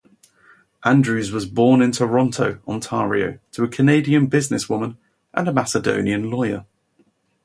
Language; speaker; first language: English; native; English